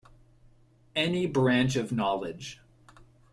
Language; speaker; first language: English; native; English